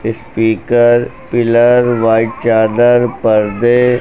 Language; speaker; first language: Hindi; native; Hindi